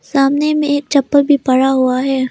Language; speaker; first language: Hindi; non-native, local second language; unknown